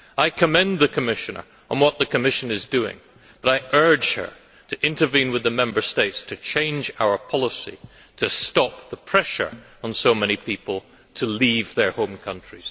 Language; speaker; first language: English; native; English